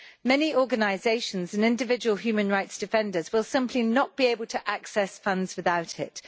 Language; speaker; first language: English; native; English